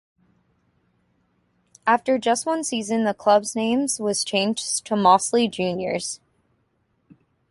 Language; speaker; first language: English; native; English